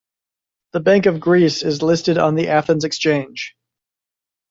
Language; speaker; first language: English; native; English